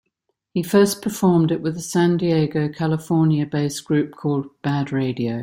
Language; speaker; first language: English; native; English